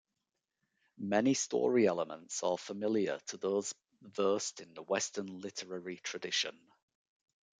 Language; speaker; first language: English; native; English